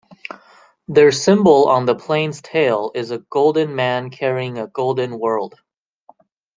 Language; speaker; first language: English; native; English